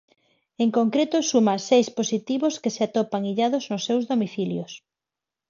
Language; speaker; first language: Galician; non-native, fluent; Spanish